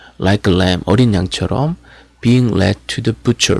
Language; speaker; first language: English; non-native, fluent; Korean